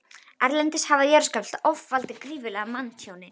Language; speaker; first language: Icelandic; native; Icelandic